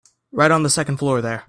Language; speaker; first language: English; native; English